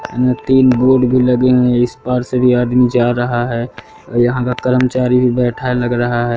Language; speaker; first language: Hindi; native; Hindi